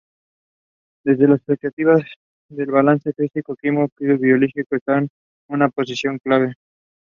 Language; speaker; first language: English; non-native, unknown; Spanish